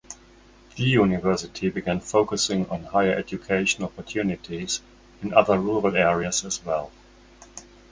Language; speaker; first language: English; non-native, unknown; German